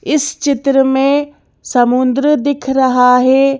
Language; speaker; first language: Hindi; native; Hindi